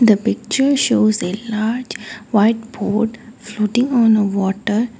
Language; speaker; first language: English; non-native, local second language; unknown